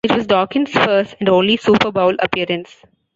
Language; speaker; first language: English; non-native, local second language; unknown